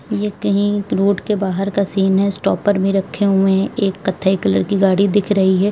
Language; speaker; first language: Hindi; native; Hindi